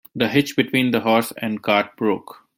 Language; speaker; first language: English; non-native, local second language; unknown